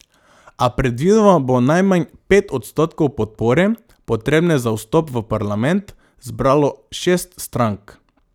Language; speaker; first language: Slovenian; non-native, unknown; Macedonian